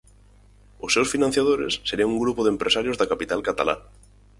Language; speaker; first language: Galician; native; Galician